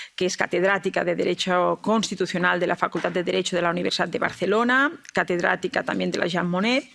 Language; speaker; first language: Spanish; non-native, local second language; Catalan